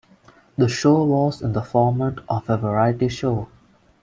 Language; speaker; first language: English; non-native, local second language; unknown